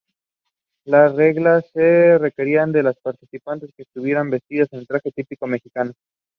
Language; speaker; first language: English; non-native, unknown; Spanish